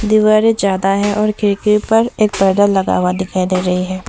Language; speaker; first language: Hindi; non-native, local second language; Assamese